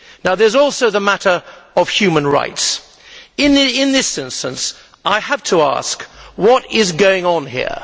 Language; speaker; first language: English; native; English